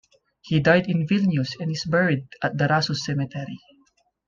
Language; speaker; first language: English; non-native, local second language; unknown